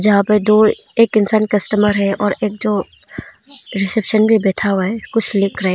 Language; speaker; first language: Hindi; non-native, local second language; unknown